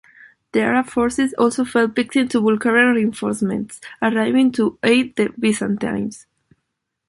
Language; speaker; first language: English; non-native, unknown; Spanish